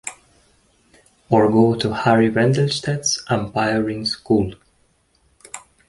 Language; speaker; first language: English; native; English